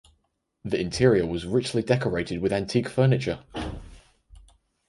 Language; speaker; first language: English; native; English